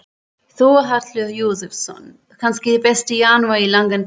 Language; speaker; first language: Icelandic; non-native, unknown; German